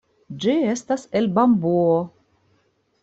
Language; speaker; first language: Esperanto; non-native, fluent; Russian